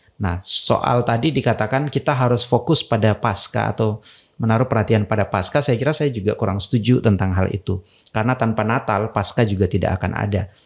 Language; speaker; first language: Indonesian; native; Indonesian